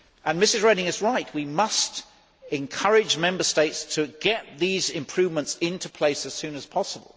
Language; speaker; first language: English; native; English